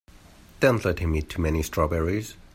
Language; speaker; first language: English; native; English